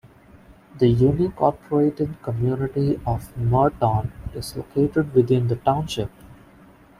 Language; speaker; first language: English; non-native, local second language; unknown